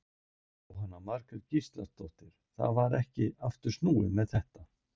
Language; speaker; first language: Icelandic; native; Icelandic